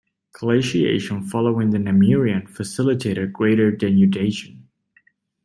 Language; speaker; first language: English; native; English